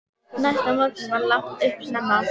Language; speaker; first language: Icelandic; native; Icelandic